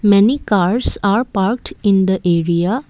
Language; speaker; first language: English; non-native, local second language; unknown